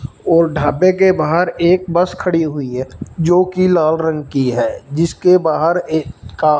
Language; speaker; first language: Hindi; non-native, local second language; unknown